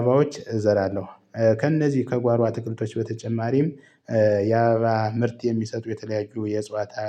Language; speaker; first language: Amharic; native; Amharic